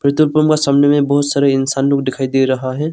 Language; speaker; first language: Hindi; non-native, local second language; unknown